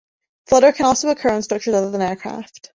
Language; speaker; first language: English; native; English